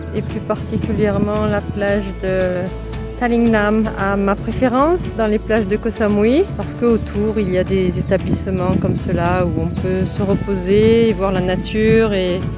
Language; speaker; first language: French; native; French